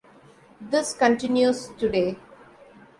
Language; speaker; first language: English; non-native, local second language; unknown